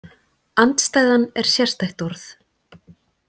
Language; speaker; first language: Icelandic; native; Icelandic